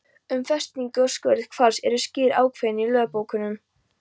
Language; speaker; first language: Icelandic; non-native, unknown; Polish